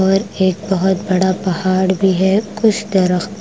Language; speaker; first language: Hindi; non-native, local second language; Punjabi